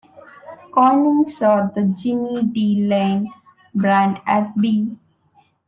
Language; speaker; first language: English; non-native, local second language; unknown